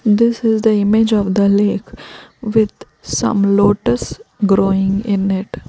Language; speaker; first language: English; non-native, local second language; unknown